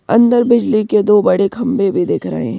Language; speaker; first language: Hindi; native; Hindi